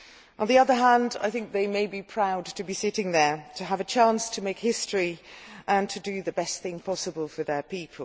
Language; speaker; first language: English; non-native, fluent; Dutch